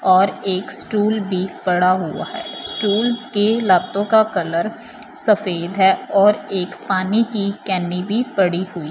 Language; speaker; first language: Hindi; non-native, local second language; Punjabi